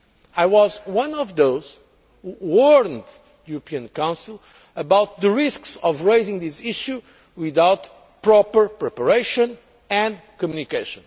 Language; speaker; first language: English; non-native, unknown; Portuguese